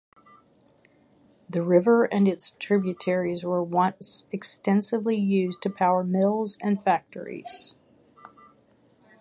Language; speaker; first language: English; native; English